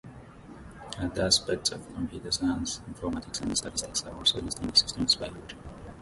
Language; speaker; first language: English; non-native, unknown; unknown